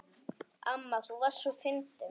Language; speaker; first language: Icelandic; native; Icelandic